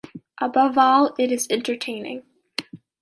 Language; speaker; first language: English; native; English